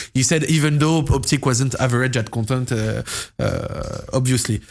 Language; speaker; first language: English; non-native, fluent; French